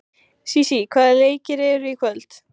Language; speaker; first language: Icelandic; native; Icelandic